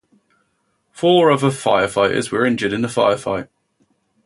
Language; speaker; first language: English; native; English